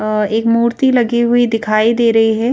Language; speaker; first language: Hindi; native; Hindi